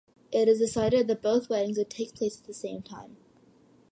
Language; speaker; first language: English; early bilingual, other home language; Malayalam